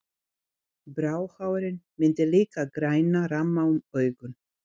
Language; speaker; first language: Icelandic; non-native, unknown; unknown